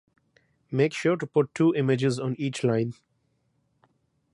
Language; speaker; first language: English; non-native, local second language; Bangla